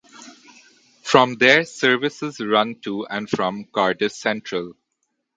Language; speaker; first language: English; non-native, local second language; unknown